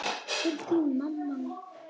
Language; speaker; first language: Icelandic; native; Icelandic